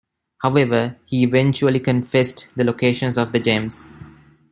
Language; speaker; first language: English; non-native, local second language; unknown